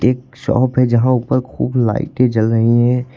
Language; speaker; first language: Hindi; native; Hindi